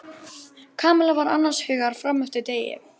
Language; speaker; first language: Icelandic; native; Icelandic